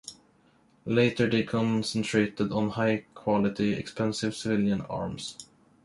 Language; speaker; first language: English; non-native, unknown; Swedish